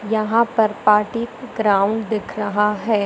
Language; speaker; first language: Hindi; native; Hindi